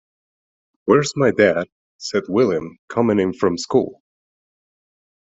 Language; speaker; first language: English; non-native, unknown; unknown